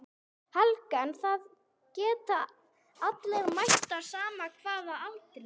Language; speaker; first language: Icelandic; non-native, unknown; English